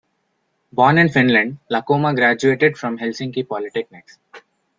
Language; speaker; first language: English; non-native, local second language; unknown